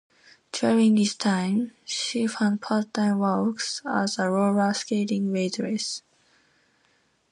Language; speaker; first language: English; non-native, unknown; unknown